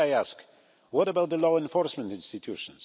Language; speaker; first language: English; non-native, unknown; Polish